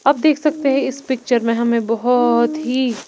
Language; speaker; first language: Hindi; non-native, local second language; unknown